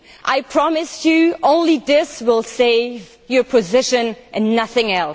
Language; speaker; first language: English; non-native, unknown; German